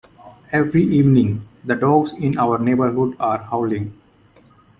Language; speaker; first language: English; non-native, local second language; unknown